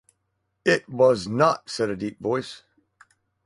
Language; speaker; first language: English; native; English